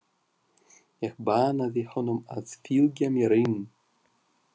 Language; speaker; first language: Icelandic; non-native, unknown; Russian